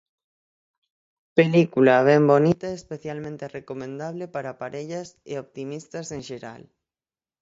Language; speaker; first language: Galician; native; Galician